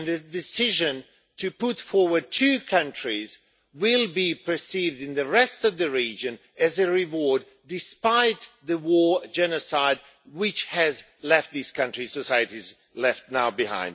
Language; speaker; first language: English; non-native, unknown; Swedish